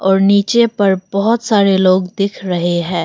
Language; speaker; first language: Hindi; non-native, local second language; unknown